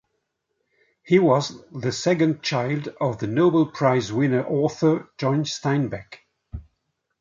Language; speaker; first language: English; non-native, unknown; French